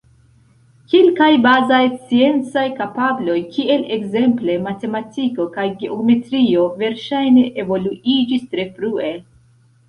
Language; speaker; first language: Esperanto; non-native, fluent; Central Kurdish